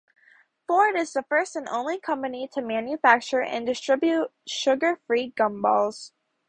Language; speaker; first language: English; native; English